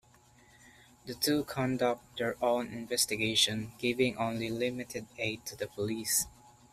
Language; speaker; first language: English; non-native, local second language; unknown